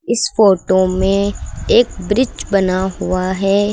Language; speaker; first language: Hindi; native; Hindi